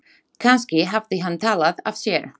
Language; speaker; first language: Icelandic; non-native, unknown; Slovak